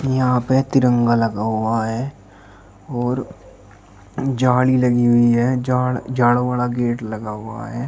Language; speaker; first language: Hindi; native; Hindi